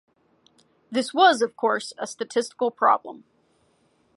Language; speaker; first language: English; native; English